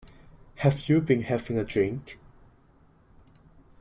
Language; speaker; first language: English; non-native, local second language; Cantonese